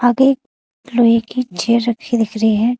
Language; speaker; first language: Hindi; native; Hindi